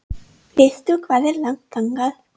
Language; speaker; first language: Icelandic; non-native, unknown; English